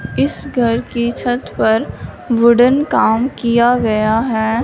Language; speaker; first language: Hindi; non-native, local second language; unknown